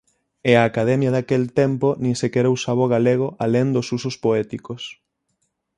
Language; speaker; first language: Galician; native; Galician